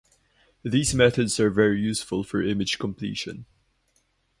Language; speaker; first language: English; non-native, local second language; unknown